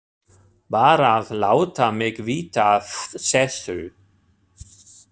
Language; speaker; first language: Icelandic; non-native, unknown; German